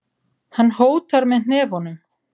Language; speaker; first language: Icelandic; native; Icelandic